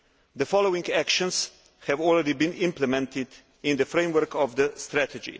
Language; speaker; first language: English; non-native, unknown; Slovenian